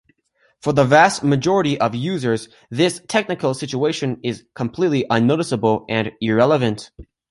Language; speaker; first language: English; native; English